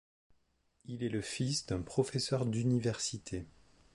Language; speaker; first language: French; native; French